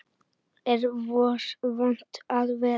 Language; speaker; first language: Icelandic; native; Icelandic